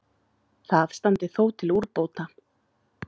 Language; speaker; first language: Icelandic; native; Icelandic